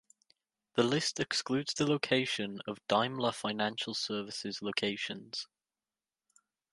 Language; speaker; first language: English; native; English